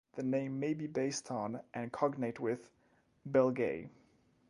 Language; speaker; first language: English; non-native, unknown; French